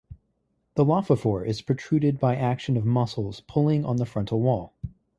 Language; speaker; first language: English; native; English